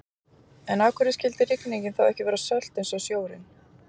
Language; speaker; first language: Icelandic; native; Icelandic